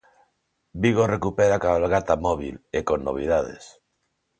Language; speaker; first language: Galician; non-native, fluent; Spanish